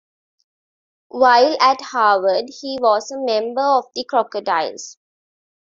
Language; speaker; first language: English; non-native, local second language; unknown